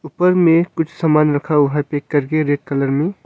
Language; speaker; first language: Hindi; non-native, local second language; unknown